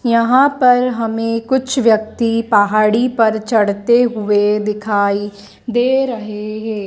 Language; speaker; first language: Hindi; native; Hindi